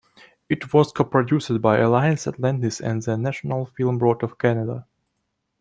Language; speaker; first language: English; non-native, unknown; Russian